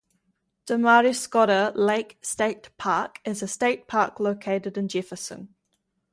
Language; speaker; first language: English; native; English